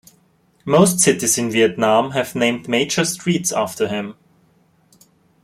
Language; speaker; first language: English; native; English